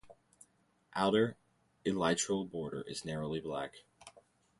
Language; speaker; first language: English; native; English